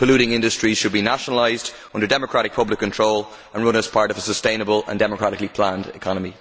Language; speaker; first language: English; native; English